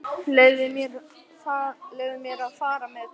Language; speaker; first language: Icelandic; native; Icelandic